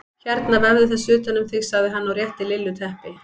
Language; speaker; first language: Icelandic; native; Icelandic